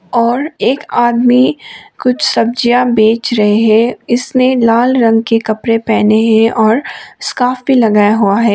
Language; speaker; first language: Hindi; non-native, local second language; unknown